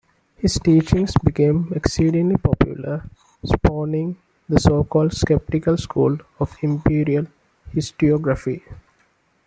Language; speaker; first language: English; non-native, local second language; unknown